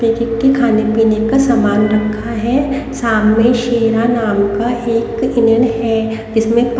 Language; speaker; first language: Hindi; native; Hindi